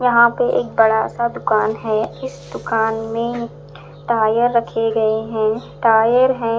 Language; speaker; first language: Hindi; non-native, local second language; Punjabi